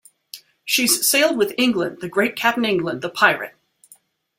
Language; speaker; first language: English; native; English